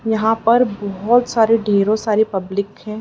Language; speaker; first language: Hindi; native; Hindi